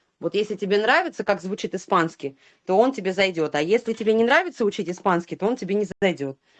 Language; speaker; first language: Russian; native; Russian